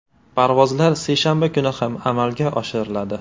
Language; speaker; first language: Uzbek; native; Uzbek